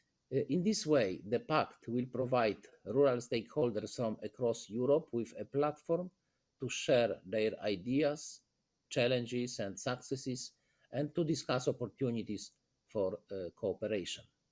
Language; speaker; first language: English; non-native, fluent; Polish